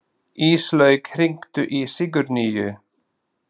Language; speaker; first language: Icelandic; non-native, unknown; Slovak